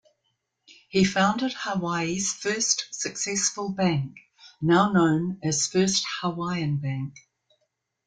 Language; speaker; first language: English; native; English